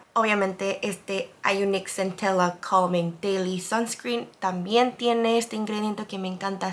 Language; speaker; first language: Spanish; non-native, fluent; Korean